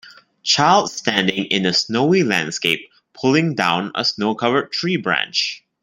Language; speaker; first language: English; non-native, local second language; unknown